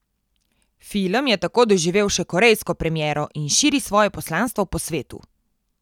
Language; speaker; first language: Slovenian; native; Slovenian